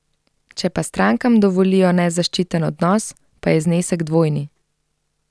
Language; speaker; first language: Slovenian; native; Slovenian